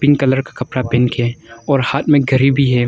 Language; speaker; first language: Hindi; early bilingual, other home language; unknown